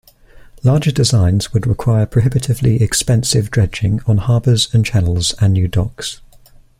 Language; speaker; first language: English; native; English